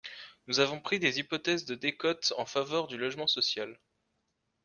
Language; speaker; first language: French; native; French